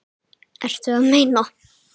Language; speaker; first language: Icelandic; native; Icelandic